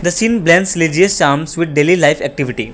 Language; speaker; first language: English; non-native, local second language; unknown